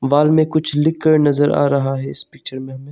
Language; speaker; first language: Hindi; non-native, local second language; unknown